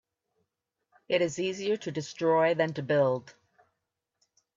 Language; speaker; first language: English; native; English